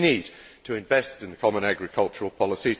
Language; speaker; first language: English; native; English